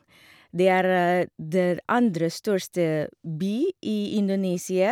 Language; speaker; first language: Norwegian; non-native, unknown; Indonesian